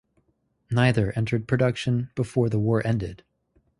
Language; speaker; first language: English; native; English